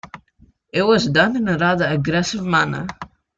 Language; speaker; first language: English; non-native, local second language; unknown